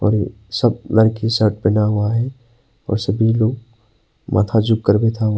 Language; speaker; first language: Hindi; non-native, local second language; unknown